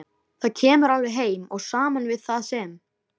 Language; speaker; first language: Icelandic; native; Icelandic